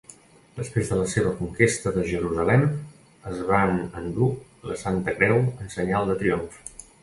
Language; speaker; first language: Catalan; native; Catalan